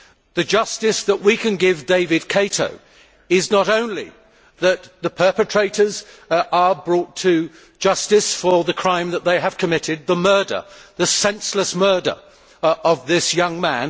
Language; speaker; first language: English; native; English